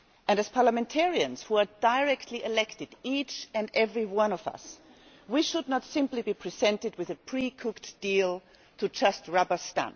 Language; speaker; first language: English; non-native, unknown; German